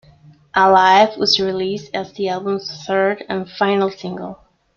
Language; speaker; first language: English; non-native, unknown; Spanish